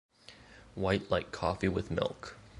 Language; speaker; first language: English; native; English